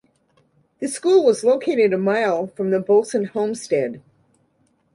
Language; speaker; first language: English; native; English